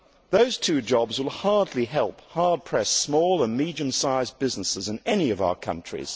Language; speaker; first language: English; native; English